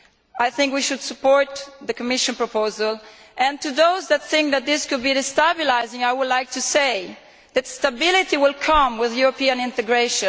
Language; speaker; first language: English; non-native, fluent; Italian